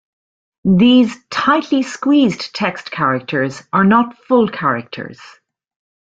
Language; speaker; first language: English; native; English